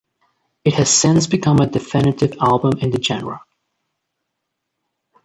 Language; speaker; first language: English; non-native, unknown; Spanish